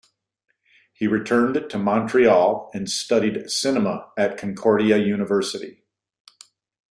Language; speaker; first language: English; native; English